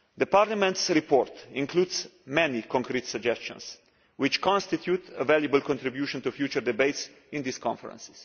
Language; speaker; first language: English; non-native, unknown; Slovenian